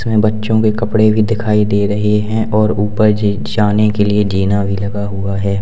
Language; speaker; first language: Hindi; native; Hindi